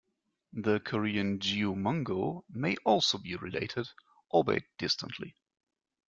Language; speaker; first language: English; non-native, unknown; German